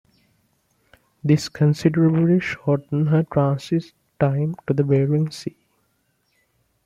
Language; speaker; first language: English; non-native, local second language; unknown